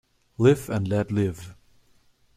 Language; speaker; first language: English; non-native, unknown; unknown